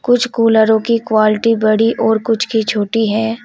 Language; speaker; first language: Hindi; native; Hindi